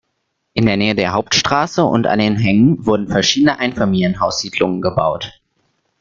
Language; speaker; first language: German; native; German